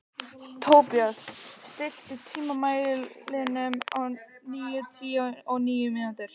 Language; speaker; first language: Icelandic; native; Icelandic